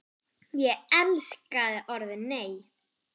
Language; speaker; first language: Icelandic; non-native, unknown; German